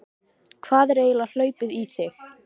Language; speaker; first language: Icelandic; native; Icelandic